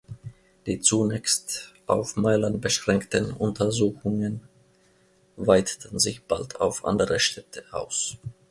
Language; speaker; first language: German; non-native, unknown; Finnish